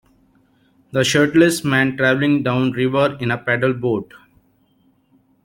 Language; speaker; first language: English; non-native, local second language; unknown